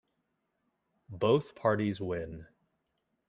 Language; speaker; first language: English; native; English